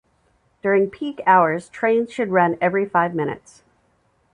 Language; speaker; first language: English; native; English